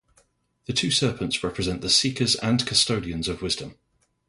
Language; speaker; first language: English; native; English